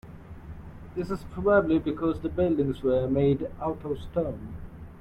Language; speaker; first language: English; non-native, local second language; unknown